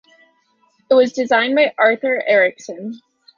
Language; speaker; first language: English; native; English